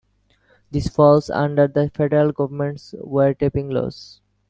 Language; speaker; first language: English; non-native, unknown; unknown